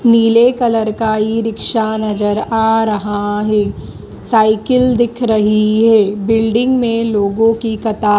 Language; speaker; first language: Hindi; native; Hindi